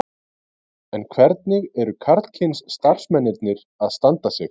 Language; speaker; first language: Icelandic; native; Icelandic